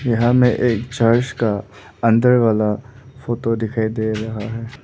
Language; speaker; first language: Hindi; non-native, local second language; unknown